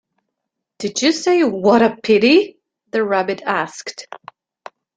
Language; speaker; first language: English; non-native, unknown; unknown